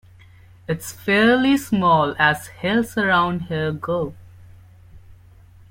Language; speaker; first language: English; non-native, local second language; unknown